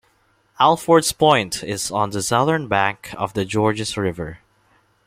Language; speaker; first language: English; non-native, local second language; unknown